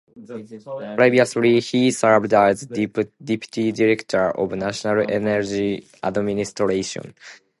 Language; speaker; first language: English; non-native, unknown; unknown